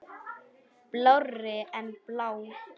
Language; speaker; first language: Icelandic; non-native, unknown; Polish